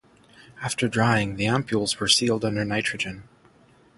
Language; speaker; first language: English; native; English